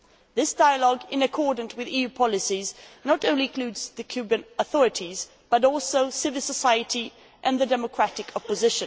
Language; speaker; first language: English; non-native, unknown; Swedish